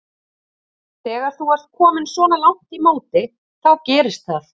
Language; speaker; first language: Icelandic; native; Icelandic